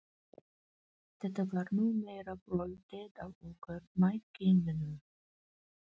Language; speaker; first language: Icelandic; non-native, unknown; Filipino